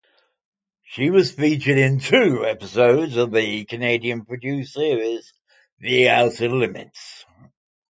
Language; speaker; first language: English; native; English